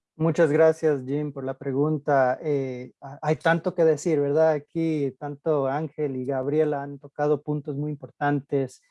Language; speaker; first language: Spanish; early bilingual, heritage; Spanish